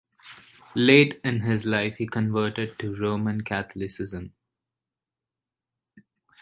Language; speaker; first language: English; non-native, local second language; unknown